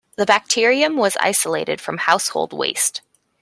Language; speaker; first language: English; native; English